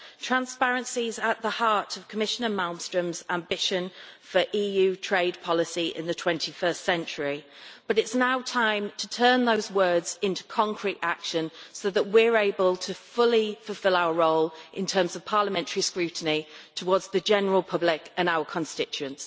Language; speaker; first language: English; native; English